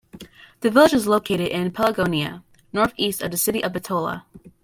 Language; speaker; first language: English; native; English